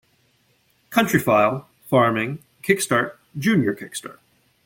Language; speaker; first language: English; native; English